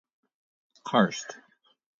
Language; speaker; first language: English; native; English